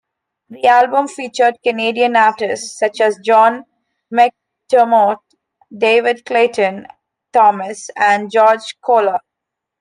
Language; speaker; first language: English; non-native, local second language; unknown